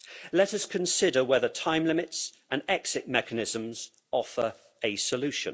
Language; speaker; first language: English; native; English